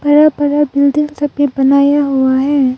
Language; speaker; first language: Hindi; non-native, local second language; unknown